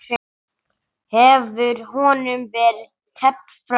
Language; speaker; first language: Icelandic; non-native, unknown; English